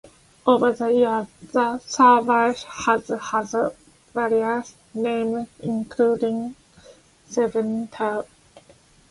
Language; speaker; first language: English; non-native, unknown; Japanese